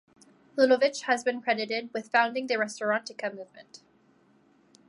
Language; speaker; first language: English; non-native, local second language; French